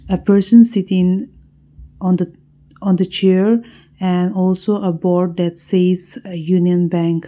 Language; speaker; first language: English; non-native, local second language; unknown